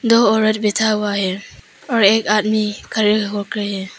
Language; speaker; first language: Hindi; non-native, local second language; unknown